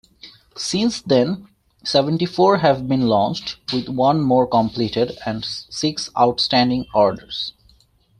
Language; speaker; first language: English; native; English